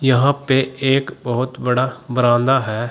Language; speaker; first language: Hindi; native; Hindi